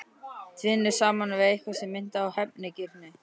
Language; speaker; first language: Icelandic; native; Icelandic